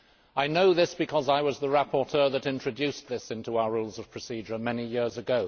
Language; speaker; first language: English; native; English